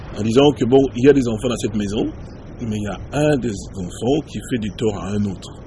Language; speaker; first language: French; non-native, local second language; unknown